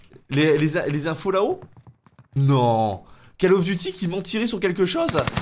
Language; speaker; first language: French; native; French